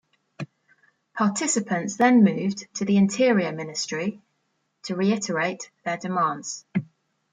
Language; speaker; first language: English; native; English